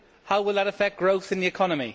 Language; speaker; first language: English; native; English